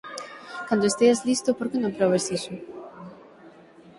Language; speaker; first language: Galician; native; Galician